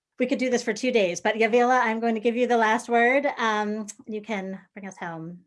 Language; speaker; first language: English; native; English